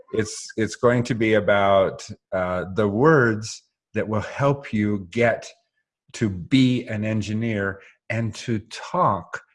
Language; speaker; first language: English; native; English